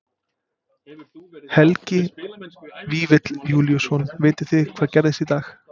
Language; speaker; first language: Icelandic; non-native, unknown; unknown